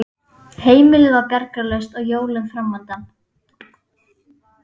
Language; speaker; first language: Icelandic; native; Icelandic